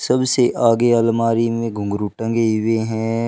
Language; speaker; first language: Hindi; native; Hindi